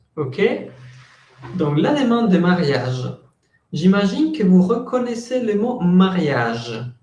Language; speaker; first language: French; non-native, fluent; Spanish